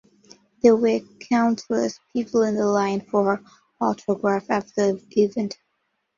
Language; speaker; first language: English; non-native, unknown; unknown